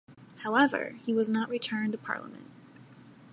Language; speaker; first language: English; native; English